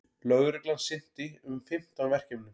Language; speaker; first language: Icelandic; native; Icelandic